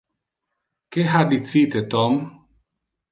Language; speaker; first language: Interlingua; non-native, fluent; Italian